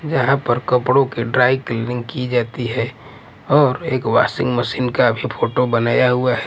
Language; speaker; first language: Hindi; non-native, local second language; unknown